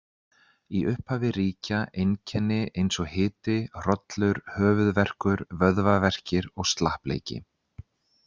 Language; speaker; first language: Icelandic; native; Icelandic